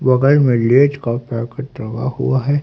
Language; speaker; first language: Hindi; native; Hindi